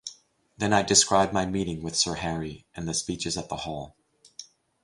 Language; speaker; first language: English; native; English